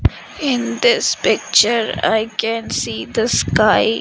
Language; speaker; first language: English; non-native, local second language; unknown